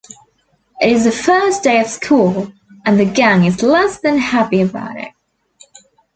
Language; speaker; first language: English; native; English